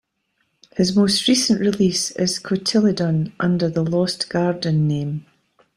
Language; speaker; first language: English; native; English